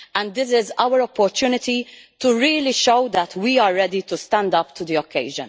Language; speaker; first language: English; non-native, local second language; Maltese